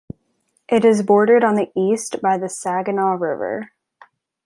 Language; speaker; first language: English; native; English